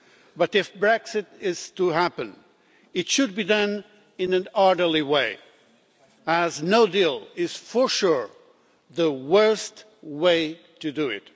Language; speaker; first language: English; non-native, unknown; Portuguese